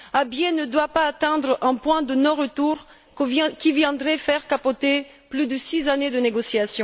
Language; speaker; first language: French; non-native, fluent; Bulgarian